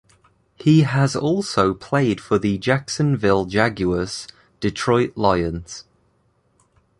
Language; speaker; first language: English; native; English